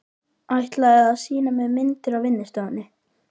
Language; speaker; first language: Icelandic; native; Icelandic